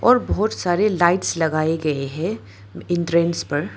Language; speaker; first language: Hindi; non-native, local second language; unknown